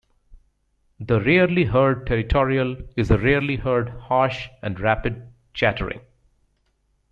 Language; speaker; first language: English; native; English